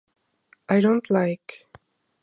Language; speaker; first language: English; non-native, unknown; German